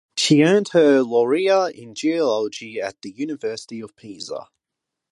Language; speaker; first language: English; non-native, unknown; Japanese